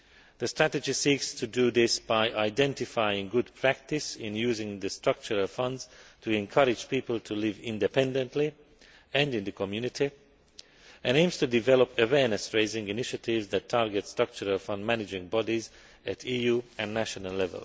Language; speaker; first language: English; non-native, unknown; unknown